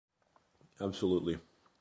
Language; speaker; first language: English; native; English